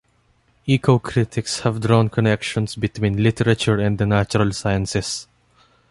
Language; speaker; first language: English; non-native, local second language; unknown